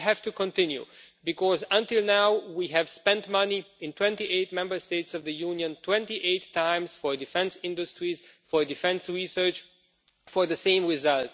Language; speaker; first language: English; non-native, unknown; Romanian